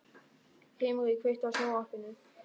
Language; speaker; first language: Icelandic; non-native, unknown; German